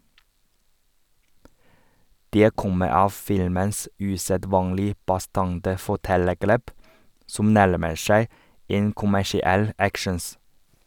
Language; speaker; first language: Norwegian; non-native, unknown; Chinese